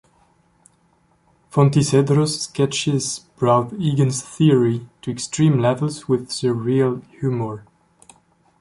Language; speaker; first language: English; non-native, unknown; French